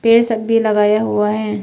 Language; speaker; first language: Hindi; non-native, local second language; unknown